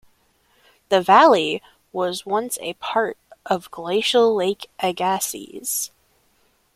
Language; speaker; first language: English; native; English